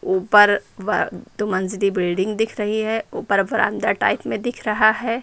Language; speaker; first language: Hindi; native; Hindi